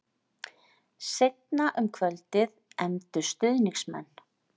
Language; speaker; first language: Icelandic; native; Icelandic